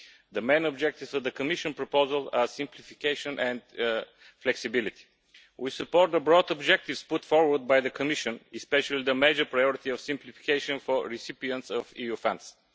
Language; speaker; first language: English; non-native, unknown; Bulgarian